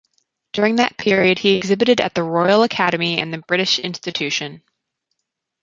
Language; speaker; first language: English; native; English